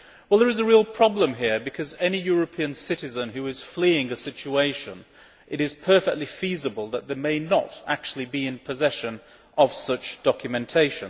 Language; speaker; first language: English; native; English